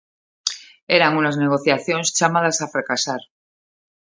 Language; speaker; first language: Galician; native; Galician